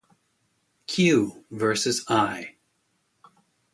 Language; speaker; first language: English; native; English